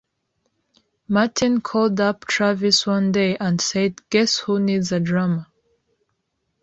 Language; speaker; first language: English; non-native, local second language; Kinyarwanda